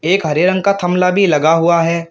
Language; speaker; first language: Hindi; native; Hindi